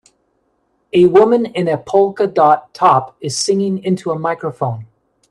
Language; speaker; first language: English; native; English